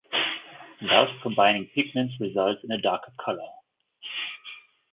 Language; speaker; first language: English; non-native, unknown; German